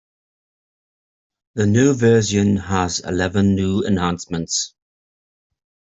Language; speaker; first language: English; native; English